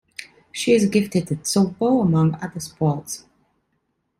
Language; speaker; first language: English; non-native, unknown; Italian